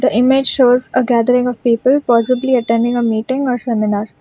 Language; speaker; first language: English; non-native, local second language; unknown